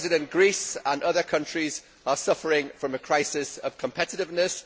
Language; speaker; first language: English; native; English